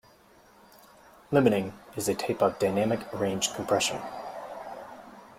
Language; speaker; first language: English; native; English